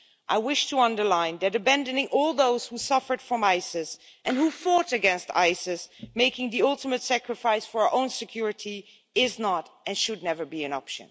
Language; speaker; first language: English; non-native, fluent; Dutch